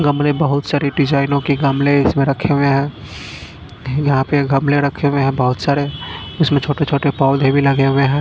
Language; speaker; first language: Hindi; non-native, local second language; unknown